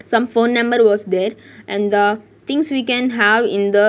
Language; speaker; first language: English; non-native, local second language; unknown